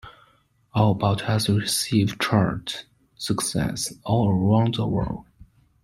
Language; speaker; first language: English; non-native, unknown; Chinese